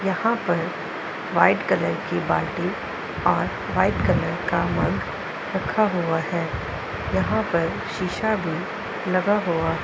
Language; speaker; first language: Hindi; non-native, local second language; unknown